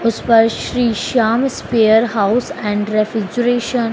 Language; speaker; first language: Hindi; native; Hindi